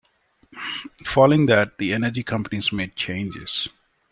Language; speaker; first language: English; non-native, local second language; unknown